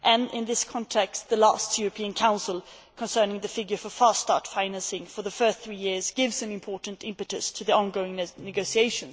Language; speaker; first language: English; non-native, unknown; Swedish